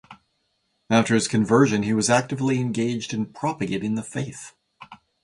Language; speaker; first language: English; native; English